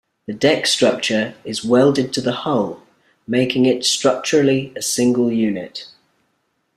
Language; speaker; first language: English; native; English